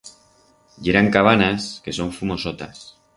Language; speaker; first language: Aragonese; non-native, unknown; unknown